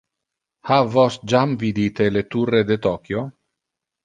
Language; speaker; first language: Interlingua; non-native, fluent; Italian